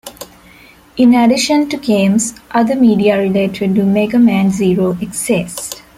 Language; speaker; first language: English; non-native, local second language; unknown